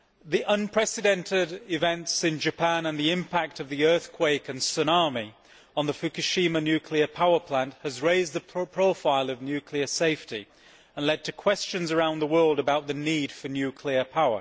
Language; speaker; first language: English; native; English